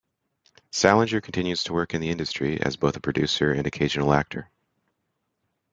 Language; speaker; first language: English; native; English